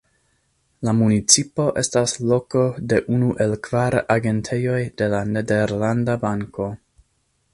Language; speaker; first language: Esperanto; non-native, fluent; English